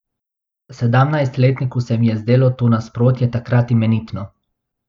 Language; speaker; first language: Slovenian; non-native, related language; Bosnian